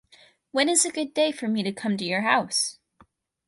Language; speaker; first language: English; native; English